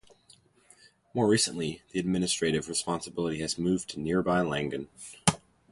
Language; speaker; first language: English; native; English